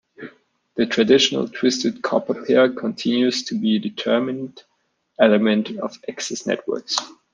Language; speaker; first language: English; non-native, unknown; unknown